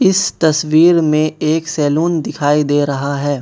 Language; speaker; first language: Hindi; non-native, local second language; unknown